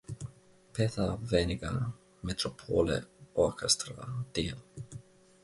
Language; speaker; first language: German; non-native, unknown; Finnish